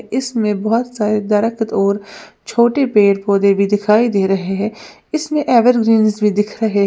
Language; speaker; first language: Hindi; native; Hindi